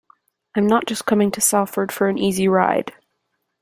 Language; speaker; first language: English; native; English